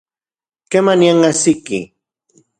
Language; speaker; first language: Central Puebla Nahuatl; non-native, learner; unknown